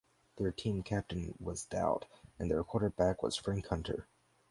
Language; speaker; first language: English; native; English